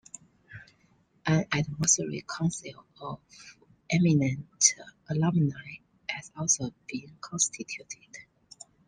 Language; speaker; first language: English; non-native, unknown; Chinese